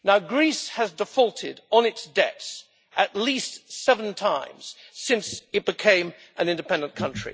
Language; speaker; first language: English; native; English